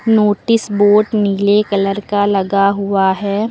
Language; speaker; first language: Hindi; native; Hindi